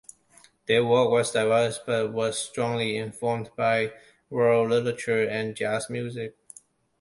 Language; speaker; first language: English; non-native, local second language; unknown